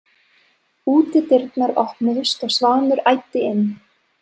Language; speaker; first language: Icelandic; non-native, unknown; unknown